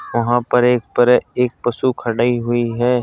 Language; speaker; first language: Hindi; native; Hindi